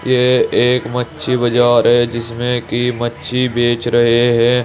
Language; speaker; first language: Hindi; native; Hindi